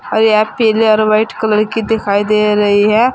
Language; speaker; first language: Hindi; native; Hindi